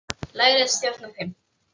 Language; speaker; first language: Icelandic; non-native, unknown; English